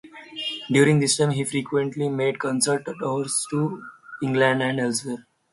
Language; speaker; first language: English; non-native, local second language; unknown